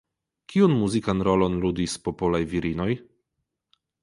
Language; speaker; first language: Esperanto; non-native, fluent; Polish